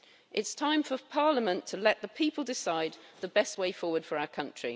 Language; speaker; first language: English; native; English